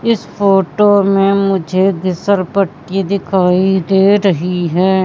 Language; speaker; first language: Hindi; native; Hindi